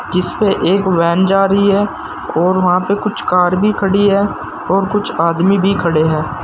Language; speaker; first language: Hindi; native; Hindi